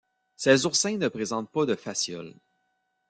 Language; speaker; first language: French; native; French